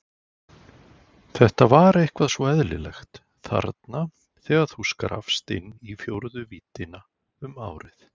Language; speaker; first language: Icelandic; native; Icelandic